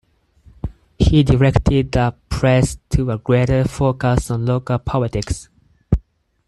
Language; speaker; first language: English; non-native, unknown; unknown